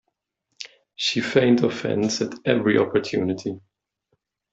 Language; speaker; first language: English; non-native, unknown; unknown